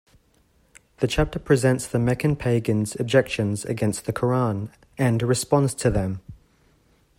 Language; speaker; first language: English; native; English